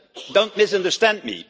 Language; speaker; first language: English; non-native, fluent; Dutch